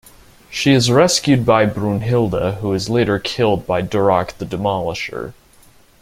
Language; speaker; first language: English; native; English